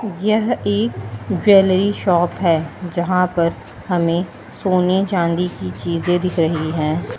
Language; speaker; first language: Hindi; native; Hindi